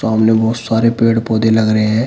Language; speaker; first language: Hindi; native; Hindi